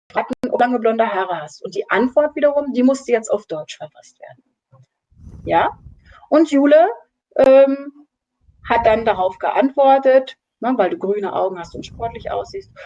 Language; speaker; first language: German; native; German